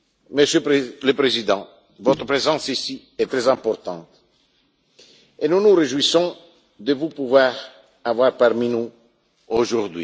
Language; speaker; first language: French; non-native, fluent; Italian